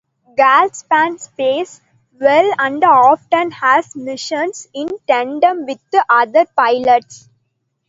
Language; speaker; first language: English; non-native, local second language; Tamil